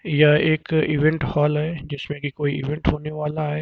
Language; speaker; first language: Hindi; native; Hindi